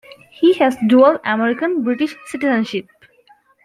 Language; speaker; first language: English; non-native, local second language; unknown